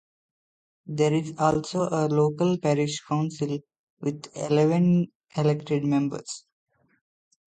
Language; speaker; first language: English; non-native, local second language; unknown